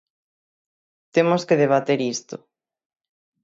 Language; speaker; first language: Galician; native; Galician